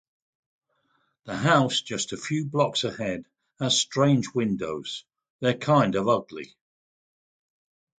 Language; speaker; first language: English; native; English